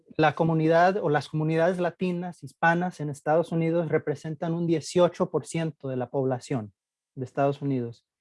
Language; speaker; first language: Spanish; early bilingual, heritage; Spanish